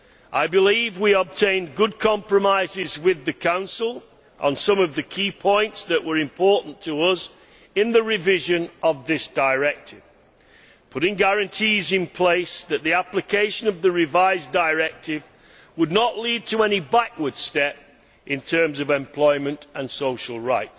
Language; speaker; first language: English; native; English